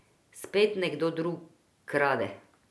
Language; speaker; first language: Slovenian; non-native, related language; Croatian